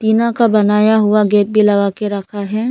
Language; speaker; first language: Hindi; early bilingual, other home language; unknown